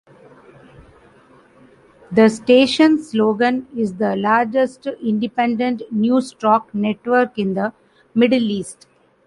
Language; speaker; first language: English; non-native, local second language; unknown